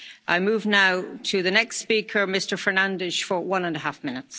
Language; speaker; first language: English; native; English